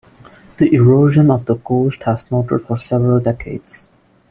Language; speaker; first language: English; non-native, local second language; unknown